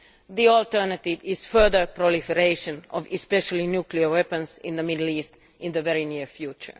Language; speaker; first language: English; non-native, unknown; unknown